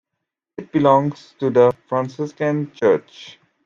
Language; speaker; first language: English; native; English